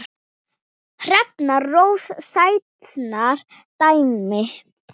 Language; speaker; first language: Icelandic; non-native, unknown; Thai